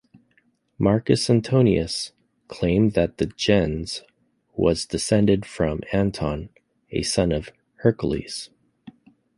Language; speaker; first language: English; native; English